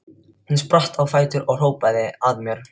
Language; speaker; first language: Icelandic; non-native, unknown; Filipino